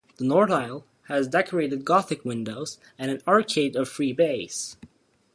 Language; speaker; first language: English; native; English